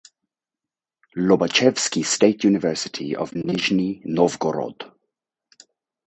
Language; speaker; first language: English; native; English